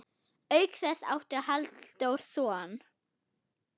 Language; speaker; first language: Icelandic; non-native, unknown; German